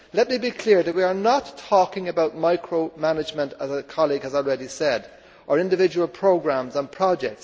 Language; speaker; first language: English; native; English